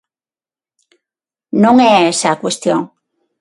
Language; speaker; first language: Galician; non-native, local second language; Spanish